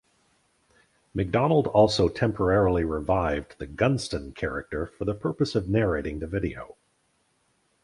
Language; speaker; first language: English; native; English